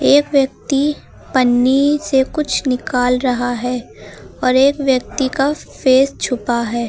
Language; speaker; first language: Hindi; native; Hindi